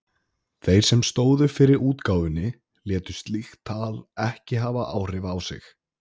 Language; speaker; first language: Icelandic; native; Icelandic